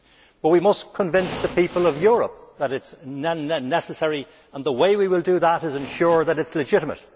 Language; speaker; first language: English; native; English